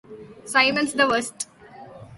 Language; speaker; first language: English; non-native, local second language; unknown